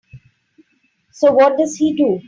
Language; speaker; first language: English; non-native, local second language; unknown